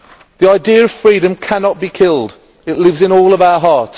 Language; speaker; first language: English; native; English